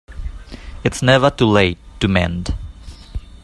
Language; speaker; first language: English; non-native, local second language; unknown